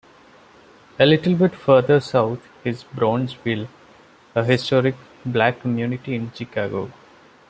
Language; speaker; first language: English; non-native, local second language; Malayalam